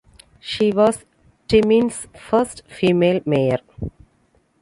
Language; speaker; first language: English; non-native, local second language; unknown